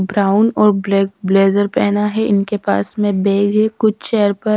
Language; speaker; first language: Hindi; non-native, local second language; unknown